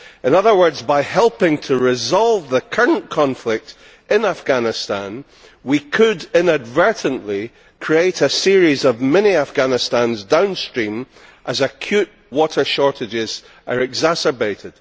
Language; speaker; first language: English; native; English